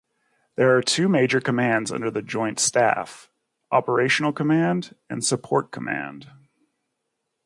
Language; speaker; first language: English; native; English